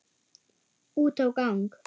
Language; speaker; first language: Icelandic; non-native, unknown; German